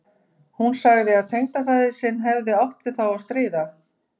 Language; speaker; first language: Icelandic; native; Icelandic